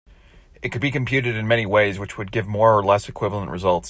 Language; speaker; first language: English; native; English